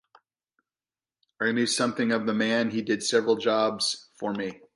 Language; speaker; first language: English; native; English